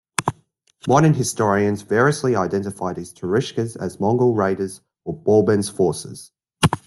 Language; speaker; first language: English; native; English